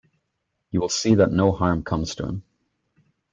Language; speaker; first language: English; native; English